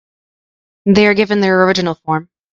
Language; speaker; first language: English; native; English